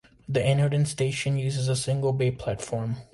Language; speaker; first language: English; native; English